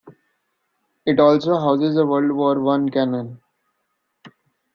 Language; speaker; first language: English; non-native, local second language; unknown